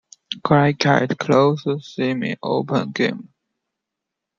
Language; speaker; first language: English; non-native, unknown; Chinese